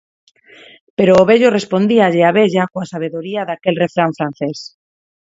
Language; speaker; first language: Galician; non-native, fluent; Spanish